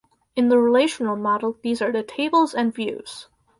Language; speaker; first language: English; native; English